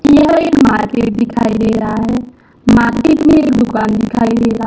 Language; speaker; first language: Hindi; native; Hindi